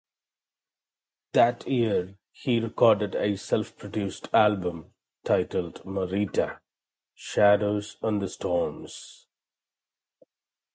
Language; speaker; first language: English; non-native, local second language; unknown